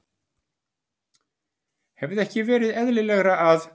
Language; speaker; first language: Icelandic; native; Icelandic